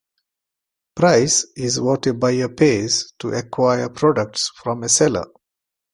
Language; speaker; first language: English; non-native, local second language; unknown